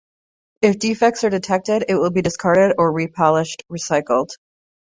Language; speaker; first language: English; native; English